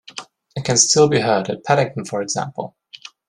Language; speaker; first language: English; non-native, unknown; German